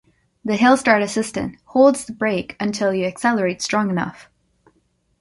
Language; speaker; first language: English; native; English